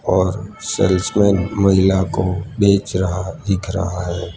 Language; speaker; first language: Hindi; non-native, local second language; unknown